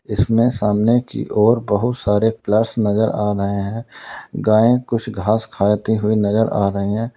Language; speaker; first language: Hindi; native; Hindi